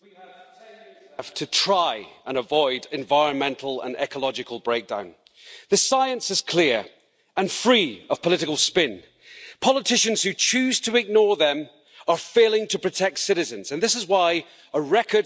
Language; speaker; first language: English; native; English